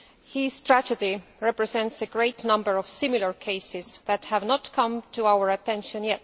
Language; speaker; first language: English; non-native, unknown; Estonian